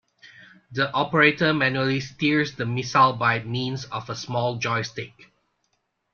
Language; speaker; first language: English; non-native, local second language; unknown